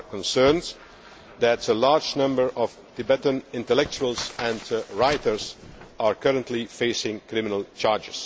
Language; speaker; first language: English; non-native, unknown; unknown